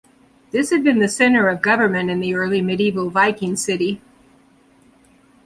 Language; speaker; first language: English; native; English